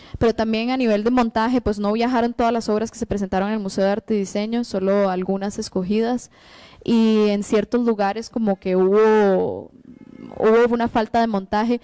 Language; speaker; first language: Spanish; native; Spanish